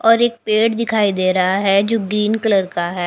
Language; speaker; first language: Hindi; non-native, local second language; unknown